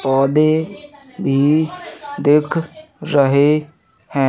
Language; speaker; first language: Hindi; native; Hindi